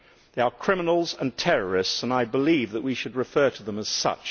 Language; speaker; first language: English; native; English